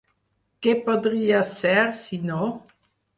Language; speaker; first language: Catalan; non-native, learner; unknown